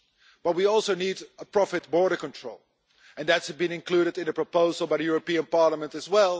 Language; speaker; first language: English; non-native, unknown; Dutch